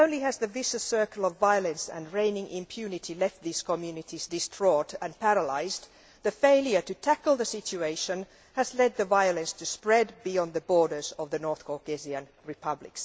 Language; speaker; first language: English; non-native, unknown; Finnish